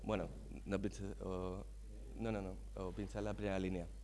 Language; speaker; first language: Spanish; native; Spanish